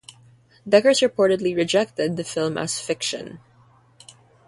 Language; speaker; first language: English; non-native, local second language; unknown